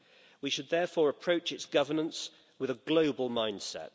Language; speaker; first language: English; native; English